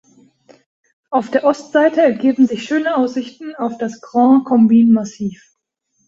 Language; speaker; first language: German; native; German